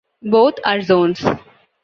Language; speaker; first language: English; non-native, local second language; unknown